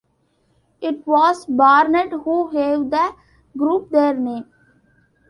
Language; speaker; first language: English; non-native, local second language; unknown